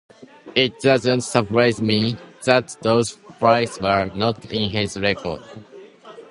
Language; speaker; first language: English; non-native, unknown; Japanese